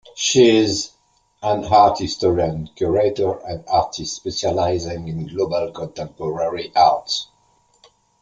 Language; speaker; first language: English; non-native, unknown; French